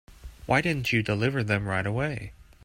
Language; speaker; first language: English; native; English